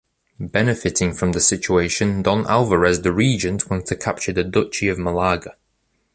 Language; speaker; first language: English; native; English